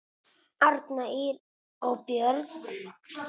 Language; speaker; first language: Icelandic; non-native, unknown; Italian